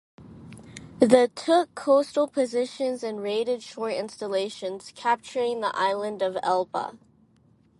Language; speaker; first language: English; non-native, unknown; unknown